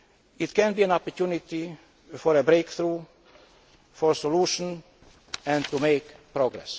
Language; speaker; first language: English; non-native, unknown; Hungarian